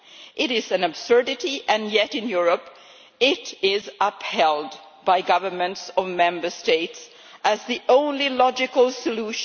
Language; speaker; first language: English; non-native, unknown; Swedish